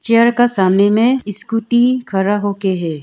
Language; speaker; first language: Hindi; non-native, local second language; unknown